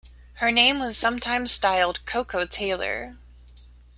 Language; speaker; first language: English; native; English